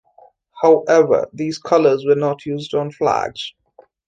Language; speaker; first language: English; native; English